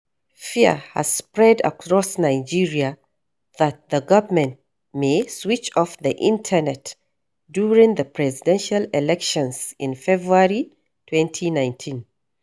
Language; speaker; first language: English; non-native, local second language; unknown